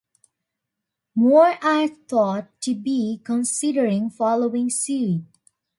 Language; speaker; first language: English; non-native, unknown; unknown